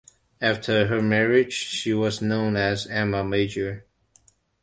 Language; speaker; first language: English; non-native, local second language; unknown